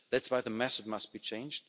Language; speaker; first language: English; non-native, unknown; German